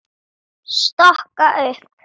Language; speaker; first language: Icelandic; native; Icelandic